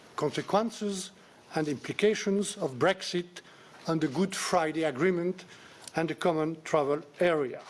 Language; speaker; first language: English; non-native, fluent; French